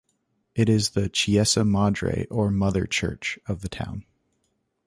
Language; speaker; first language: English; native; English